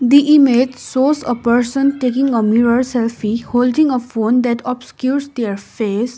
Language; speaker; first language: English; non-native, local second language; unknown